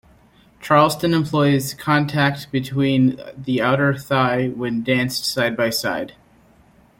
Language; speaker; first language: English; native; English